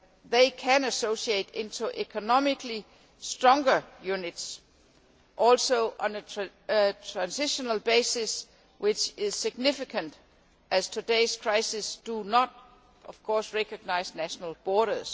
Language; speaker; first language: English; non-native, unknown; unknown